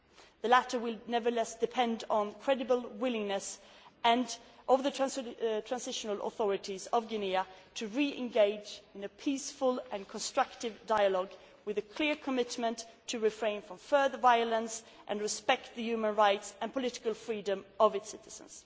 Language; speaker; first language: English; non-native, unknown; Swedish